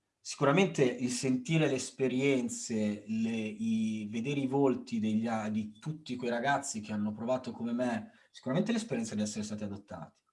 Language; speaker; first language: Italian; early bilingual, other home language; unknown